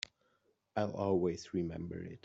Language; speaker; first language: English; native; English